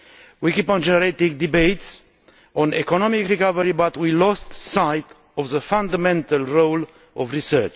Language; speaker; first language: English; non-native, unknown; Romanian